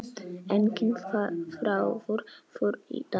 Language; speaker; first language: Icelandic; non-native, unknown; Polish